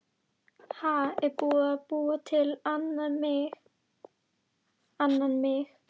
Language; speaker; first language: Icelandic; native; Icelandic